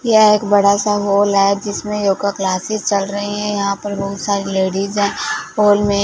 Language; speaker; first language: Hindi; non-native, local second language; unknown